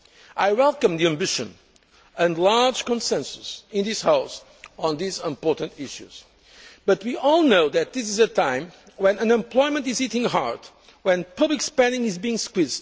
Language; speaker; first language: English; non-native, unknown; Portuguese